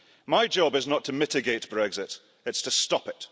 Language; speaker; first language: English; early bilingual, heritage; English